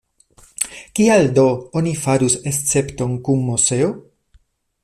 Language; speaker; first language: Esperanto; non-native, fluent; Spanish